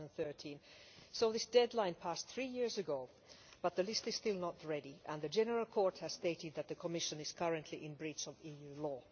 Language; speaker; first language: English; non-native, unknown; Finnish